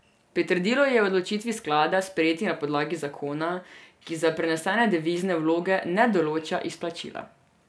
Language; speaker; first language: Slovenian; non-native, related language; Serbian